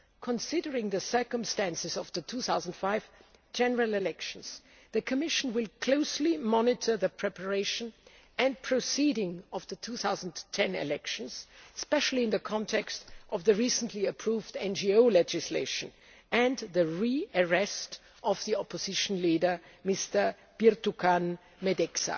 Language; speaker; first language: English; non-native, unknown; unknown